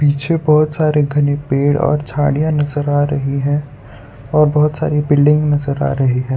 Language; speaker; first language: Hindi; non-native, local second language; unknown